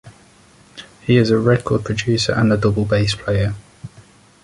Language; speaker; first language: English; native; English